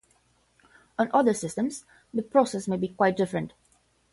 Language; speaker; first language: English; non-native, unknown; Portuguese